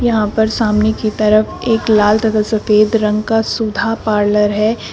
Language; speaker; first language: Hindi; native; Hindi